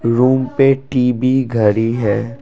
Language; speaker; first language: Hindi; non-native, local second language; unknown